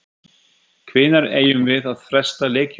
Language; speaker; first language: Icelandic; non-native, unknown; German